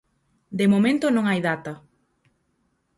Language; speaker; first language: Galician; native; Galician